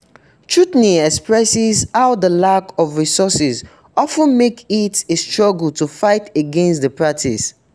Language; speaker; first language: English; non-native, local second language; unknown